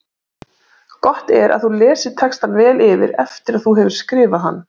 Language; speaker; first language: Icelandic; native; Icelandic